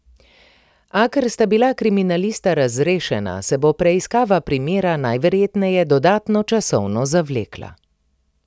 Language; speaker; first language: Slovenian; native; Slovenian